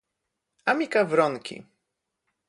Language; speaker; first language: English; non-native, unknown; Polish